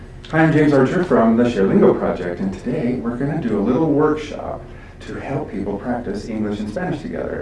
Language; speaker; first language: English; native; English